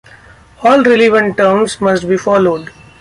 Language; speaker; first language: English; non-native, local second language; Marathi